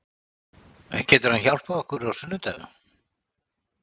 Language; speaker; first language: Icelandic; native; Icelandic